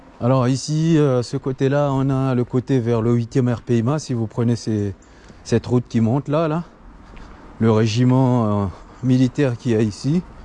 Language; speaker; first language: French; non-native, local second language; Comorian